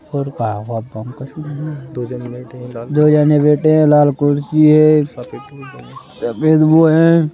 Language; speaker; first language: Hindi; native; Hindi